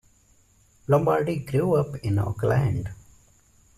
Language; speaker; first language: English; non-native, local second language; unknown